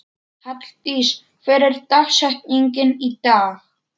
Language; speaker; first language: Icelandic; non-native, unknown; Polish